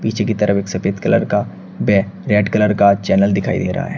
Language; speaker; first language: Hindi; native; Hindi